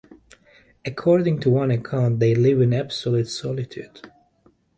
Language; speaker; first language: English; native; English